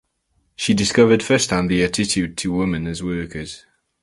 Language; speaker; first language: English; native; English